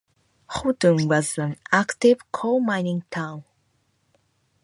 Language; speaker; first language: English; non-native, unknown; Japanese